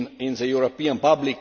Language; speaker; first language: English; native; English